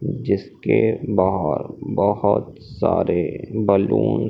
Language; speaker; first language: Hindi; native; Hindi